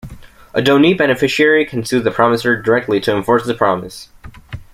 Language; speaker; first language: English; native; English